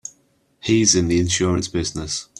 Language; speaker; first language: English; native; English